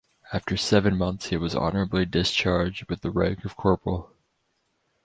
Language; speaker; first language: English; native; English